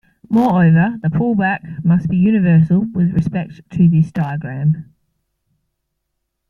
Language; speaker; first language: English; native; English